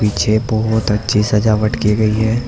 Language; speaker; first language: Hindi; native; Hindi